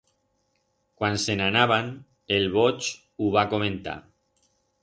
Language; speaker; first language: Aragonese; non-native, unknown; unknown